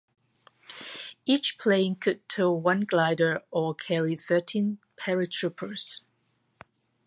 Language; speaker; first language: English; non-native, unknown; Cantonese